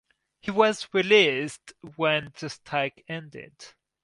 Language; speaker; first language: English; non-native, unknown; French